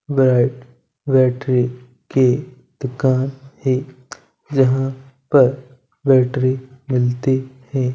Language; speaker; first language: Hindi; non-native, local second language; Punjabi